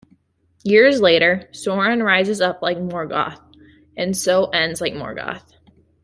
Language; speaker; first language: English; native; English